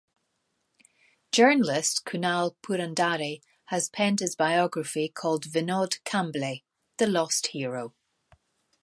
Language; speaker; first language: English; native; English